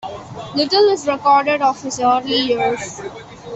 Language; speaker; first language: English; non-native, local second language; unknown